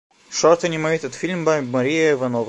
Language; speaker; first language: English; non-native, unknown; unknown